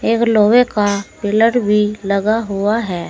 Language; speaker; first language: Hindi; native; Hindi